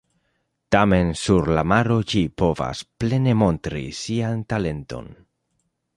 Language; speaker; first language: Esperanto; non-native, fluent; Spanish